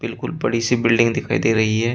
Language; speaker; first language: Hindi; native; Hindi